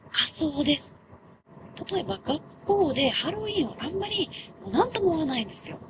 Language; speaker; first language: Japanese; non-native, fluent; Finnish